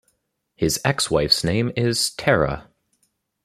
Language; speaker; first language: English; native; English